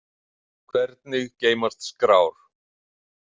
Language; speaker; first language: Icelandic; native; Icelandic